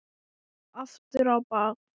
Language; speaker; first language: Icelandic; non-native, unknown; Thai